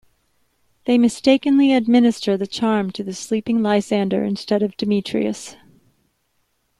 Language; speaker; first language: English; native; English